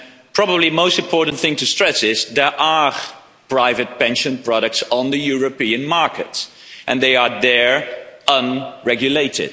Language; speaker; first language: English; non-native, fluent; Dutch